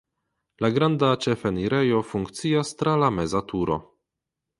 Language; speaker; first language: Esperanto; non-native, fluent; Polish